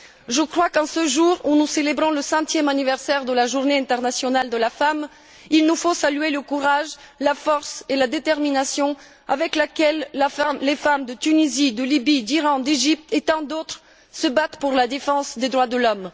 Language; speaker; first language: French; non-native, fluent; Bulgarian